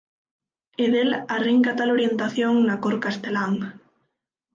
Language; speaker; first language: Galician; non-native, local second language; Spanish